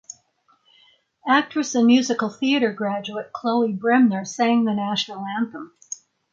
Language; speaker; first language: English; native; English